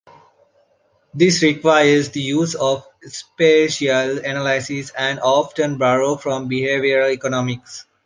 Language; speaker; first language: English; non-native, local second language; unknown